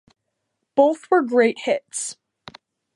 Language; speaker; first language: English; native; English